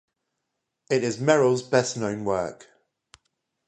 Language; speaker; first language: English; native; English